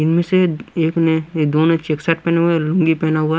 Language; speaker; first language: Hindi; non-native, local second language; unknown